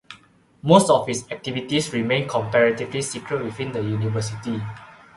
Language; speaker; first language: English; non-native, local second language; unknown